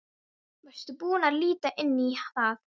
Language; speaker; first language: Icelandic; non-native, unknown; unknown